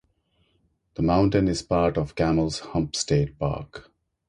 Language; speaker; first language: English; non-native, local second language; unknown